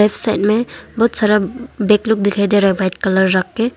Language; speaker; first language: Hindi; non-native, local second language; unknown